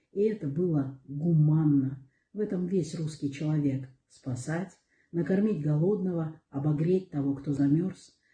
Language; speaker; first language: Russian; native; Russian